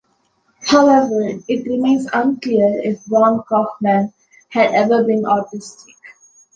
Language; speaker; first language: English; non-native, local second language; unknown